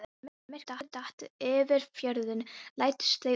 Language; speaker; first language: Icelandic; non-native, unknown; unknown